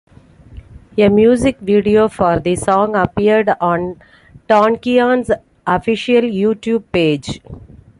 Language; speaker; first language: English; non-native, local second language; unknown